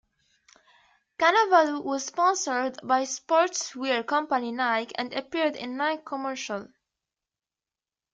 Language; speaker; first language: English; native; English